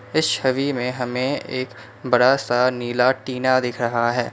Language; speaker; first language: Hindi; non-native, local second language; Assamese